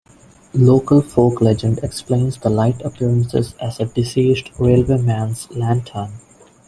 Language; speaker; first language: English; non-native, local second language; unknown